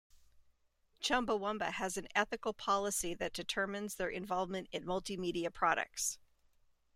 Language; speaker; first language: English; native; English